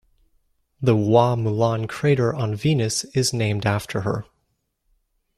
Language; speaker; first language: English; native; English